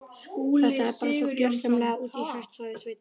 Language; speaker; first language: Icelandic; native; Icelandic